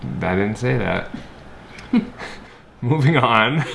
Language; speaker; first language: English; native; English